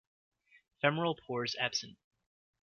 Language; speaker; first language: English; native; English